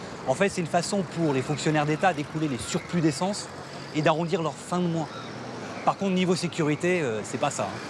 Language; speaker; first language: French; native; French